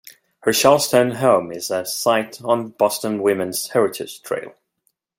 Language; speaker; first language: English; non-native, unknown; Swedish